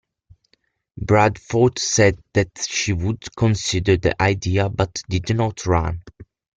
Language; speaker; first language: English; non-native, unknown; Italian